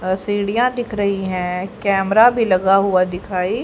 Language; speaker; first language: Hindi; native; Hindi